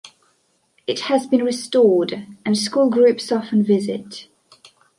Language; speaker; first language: English; non-native, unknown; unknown